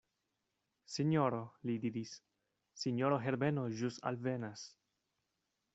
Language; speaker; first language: Esperanto; non-native, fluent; Spanish